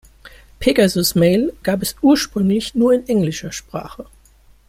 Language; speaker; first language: German; native; German